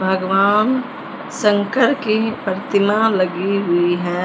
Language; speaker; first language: Hindi; non-native, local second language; Punjabi